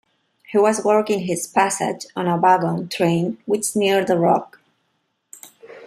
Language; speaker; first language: English; non-native, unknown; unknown